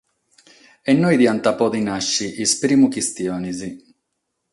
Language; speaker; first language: Sardinian; non-native, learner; Catalan